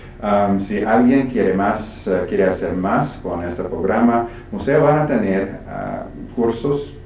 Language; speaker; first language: Spanish; non-native, learner; English